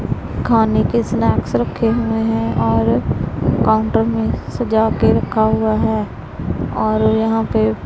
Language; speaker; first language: Hindi; non-native, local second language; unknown